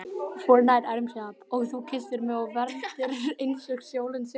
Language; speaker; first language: Icelandic; native; Icelandic